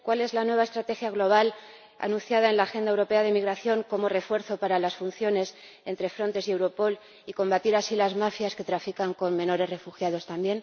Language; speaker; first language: Spanish; native; Spanish